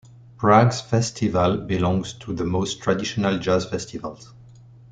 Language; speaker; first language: English; non-native, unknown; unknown